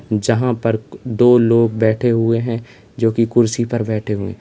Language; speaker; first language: Hindi; native; Hindi